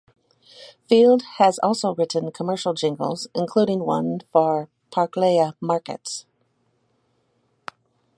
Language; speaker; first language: English; native; English